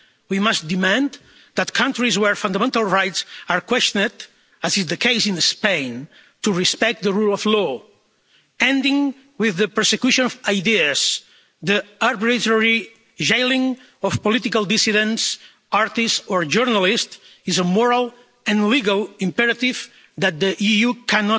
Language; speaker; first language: English; non-native, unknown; Catalan